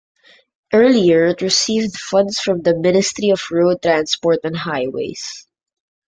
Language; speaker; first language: English; non-native, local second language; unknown